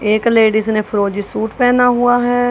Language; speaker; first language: Hindi; non-native, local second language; Punjabi